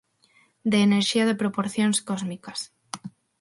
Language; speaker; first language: Galician; non-native, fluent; Spanish